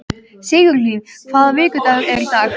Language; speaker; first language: Icelandic; native; Icelandic